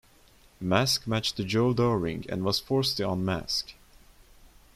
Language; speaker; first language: English; non-native, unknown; Turkish